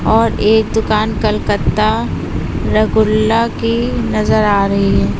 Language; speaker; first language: Hindi; native; Hindi